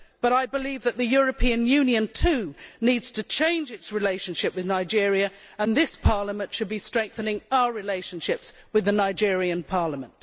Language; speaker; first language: English; native; English